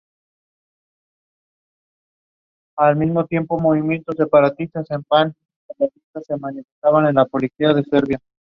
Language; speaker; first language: English; non-native, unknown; Spanish